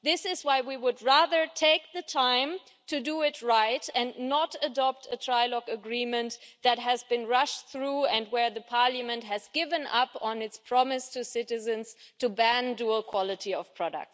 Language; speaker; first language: English; non-native, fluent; German